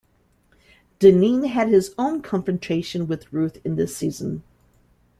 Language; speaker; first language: English; native; English